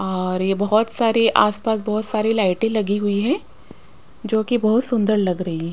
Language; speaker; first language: Hindi; non-native, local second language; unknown